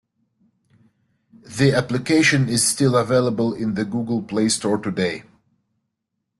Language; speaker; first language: English; native; English